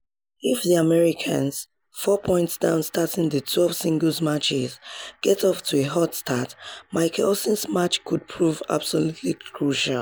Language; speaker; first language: English; non-native, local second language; Yoruba